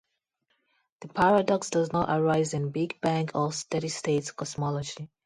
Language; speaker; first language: English; non-native, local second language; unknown